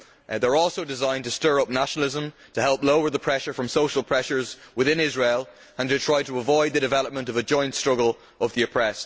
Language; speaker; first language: English; native; English